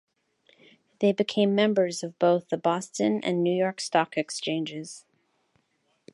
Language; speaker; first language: English; native; English